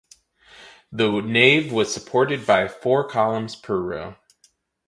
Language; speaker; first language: English; native; English